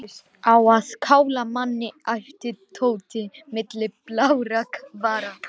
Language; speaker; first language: Icelandic; non-native, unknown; Lithuanian